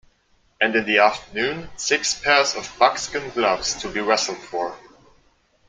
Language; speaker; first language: English; non-native, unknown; German